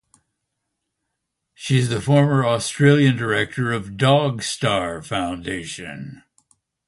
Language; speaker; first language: English; native; English